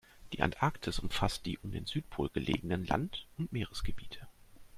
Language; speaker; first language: German; native; German